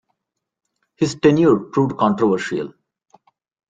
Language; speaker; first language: English; non-native, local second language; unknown